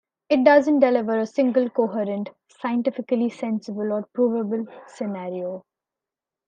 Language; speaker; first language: English; non-native, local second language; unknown